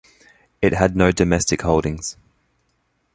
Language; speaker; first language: English; native; English